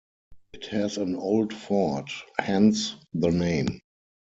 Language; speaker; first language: English; non-native, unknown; German